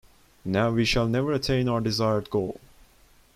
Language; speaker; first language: English; non-native, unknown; Turkish